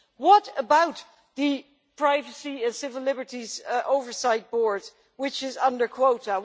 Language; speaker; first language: English; non-native, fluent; Dutch